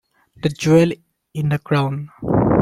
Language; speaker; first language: English; non-native, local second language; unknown